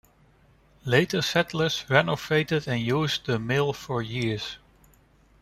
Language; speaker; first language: English; non-native, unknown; Dutch